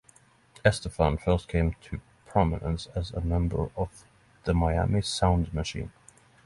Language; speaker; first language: English; non-native, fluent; Norwegian